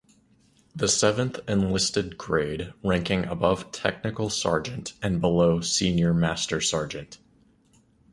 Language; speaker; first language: English; native; English